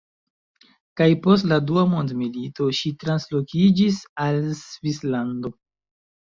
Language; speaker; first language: Esperanto; non-native, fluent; Chinese